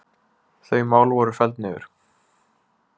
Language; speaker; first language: Icelandic; native; Icelandic